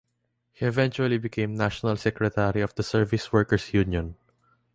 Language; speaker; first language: English; non-native, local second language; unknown